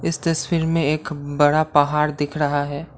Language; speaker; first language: Hindi; non-native, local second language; Assamese